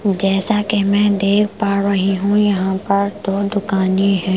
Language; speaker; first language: Hindi; non-native, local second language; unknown